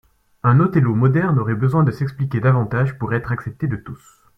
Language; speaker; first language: French; native; French